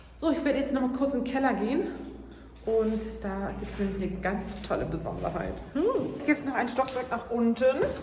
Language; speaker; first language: German; early bilingual, other home language; Turkish